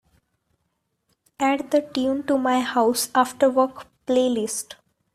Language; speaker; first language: English; non-native, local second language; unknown